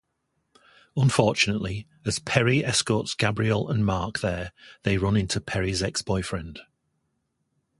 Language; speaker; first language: English; native; English